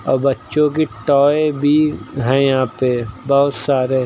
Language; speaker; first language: Hindi; native; Hindi